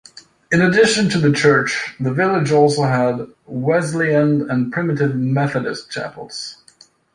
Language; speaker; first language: English; native; English